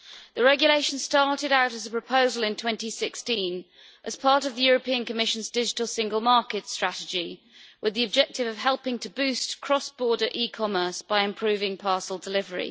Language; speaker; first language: English; native; English